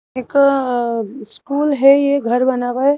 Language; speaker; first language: Hindi; native; Hindi